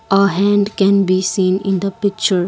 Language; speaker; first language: English; non-native, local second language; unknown